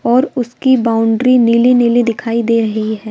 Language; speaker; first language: Hindi; native; Hindi